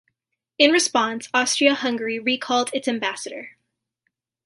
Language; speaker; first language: English; native; English